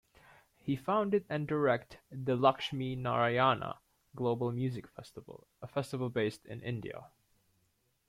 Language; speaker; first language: English; native; English